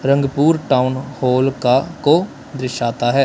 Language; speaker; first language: Hindi; non-native, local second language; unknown